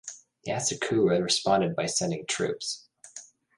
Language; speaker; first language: English; native; English